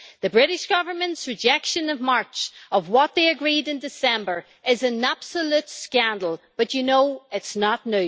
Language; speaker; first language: English; native; English